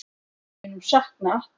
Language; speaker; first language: Icelandic; native; Icelandic